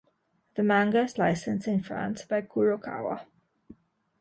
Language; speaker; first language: English; non-native, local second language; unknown